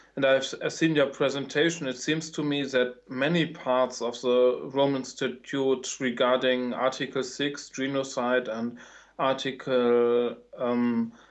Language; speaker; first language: English; non-native, fluent; German